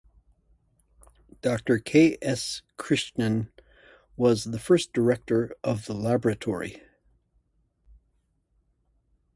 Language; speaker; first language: English; native; English